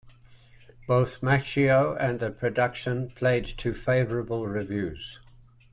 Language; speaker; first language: English; native; English